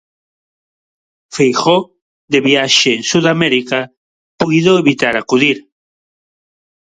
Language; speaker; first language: Galician; non-native, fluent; Spanish